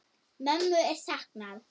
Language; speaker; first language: Icelandic; non-native, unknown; German